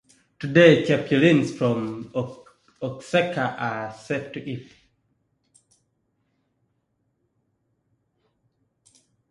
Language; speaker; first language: English; non-native, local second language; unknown